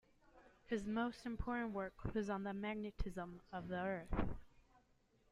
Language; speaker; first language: English; native; English